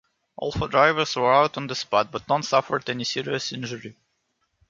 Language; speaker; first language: English; non-native, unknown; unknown